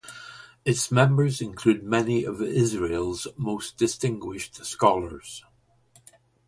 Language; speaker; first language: English; native; English